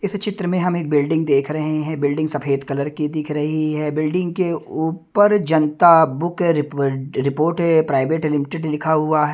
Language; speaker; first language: Hindi; native; Hindi